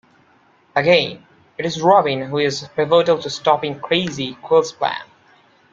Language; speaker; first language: English; non-native, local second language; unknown